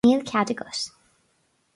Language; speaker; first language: Irish; non-native, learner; English